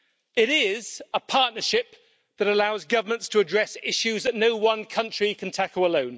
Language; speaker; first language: English; native; English